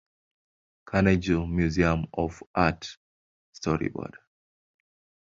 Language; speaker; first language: English; non-native, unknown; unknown